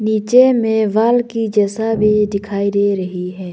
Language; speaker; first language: Hindi; non-native, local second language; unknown